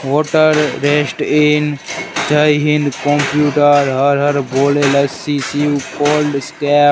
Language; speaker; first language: Hindi; non-native, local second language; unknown